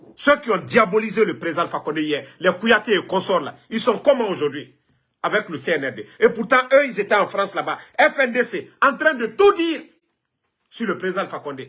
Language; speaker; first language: French; non-native, local second language; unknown